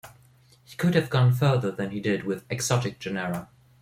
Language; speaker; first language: English; non-native, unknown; German